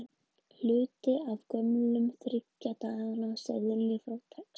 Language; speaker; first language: Icelandic; native; Icelandic